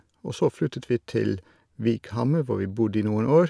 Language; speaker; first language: Norwegian; non-native, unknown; Dutch